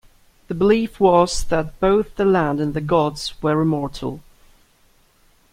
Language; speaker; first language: English; native; English